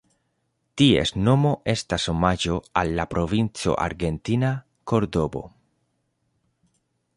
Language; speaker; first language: Esperanto; non-native, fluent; Spanish